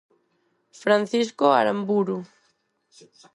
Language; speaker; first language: Galician; non-native, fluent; Spanish